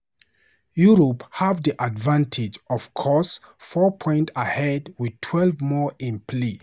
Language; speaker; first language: English; non-native, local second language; Hausa